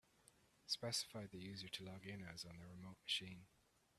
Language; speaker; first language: English; native; English